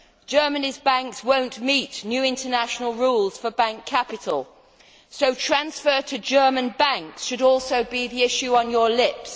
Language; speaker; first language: English; native; English